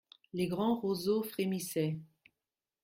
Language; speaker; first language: French; non-native, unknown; German